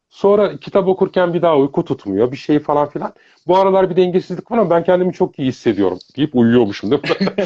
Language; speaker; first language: Turkish; early bilingual, heritage; Turkish